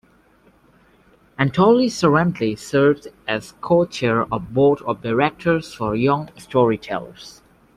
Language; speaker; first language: English; native; English